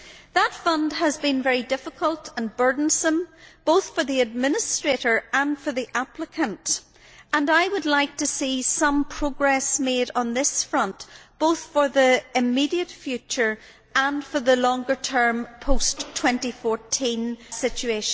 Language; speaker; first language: English; native; English